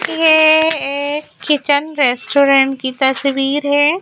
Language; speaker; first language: Hindi; native; Hindi